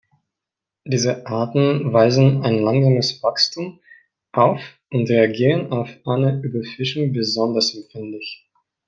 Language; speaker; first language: German; non-native, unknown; Russian